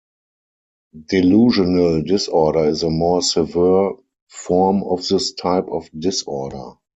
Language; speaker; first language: English; non-native, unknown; German